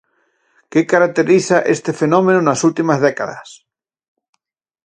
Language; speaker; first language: Galician; native; Galician